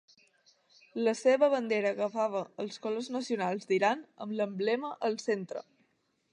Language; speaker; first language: Catalan; native; Catalan